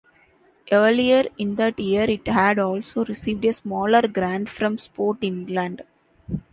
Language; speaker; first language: English; non-native, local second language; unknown